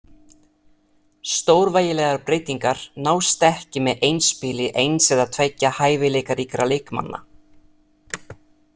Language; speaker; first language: Icelandic; non-native, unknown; Italian